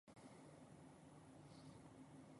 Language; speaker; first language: English; non-native, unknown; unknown